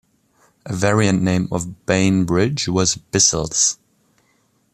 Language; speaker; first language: English; non-native, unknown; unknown